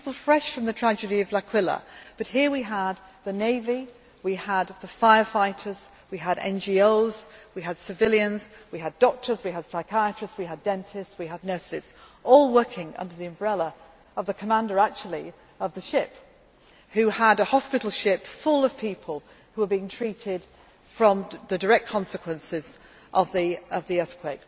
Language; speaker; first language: English; native; English